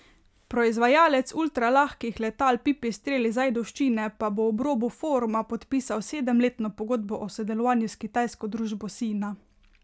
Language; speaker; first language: Slovenian; native; Slovenian